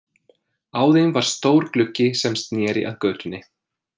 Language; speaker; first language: Icelandic; non-native, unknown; English